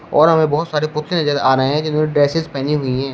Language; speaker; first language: Hindi; native; Hindi